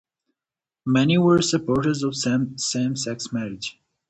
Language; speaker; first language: English; non-native, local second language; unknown